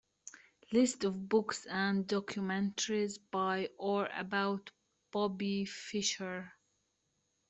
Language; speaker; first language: English; native; English